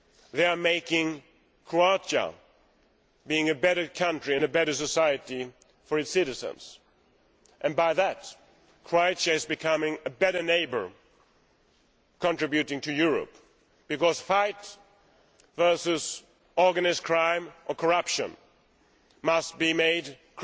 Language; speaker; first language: English; non-native, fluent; Swedish